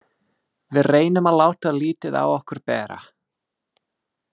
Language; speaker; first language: Icelandic; non-native, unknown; English